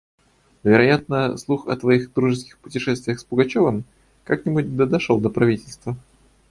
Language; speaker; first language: Russian; native; Russian